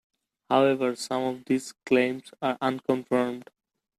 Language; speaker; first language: English; non-native, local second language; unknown